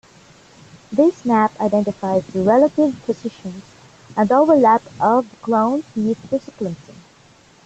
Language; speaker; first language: English; non-native, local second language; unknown